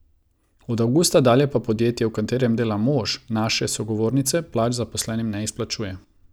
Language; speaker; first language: Slovenian; non-native, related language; Croatian